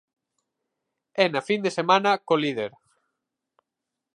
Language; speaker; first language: Galician; native; Galician